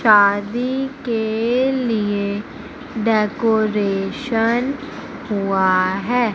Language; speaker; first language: Hindi; native; Hindi